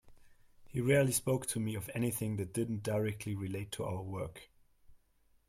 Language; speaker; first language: English; non-native, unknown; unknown